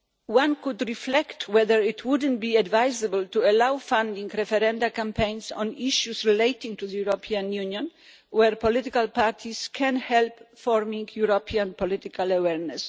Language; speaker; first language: English; non-native, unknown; Polish